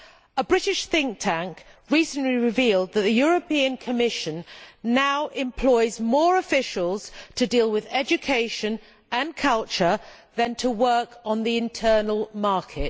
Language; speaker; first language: English; native; English